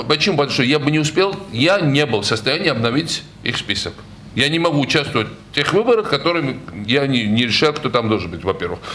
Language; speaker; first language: Russian; non-native, local second language; Georgian